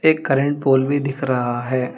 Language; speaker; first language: Hindi; non-native, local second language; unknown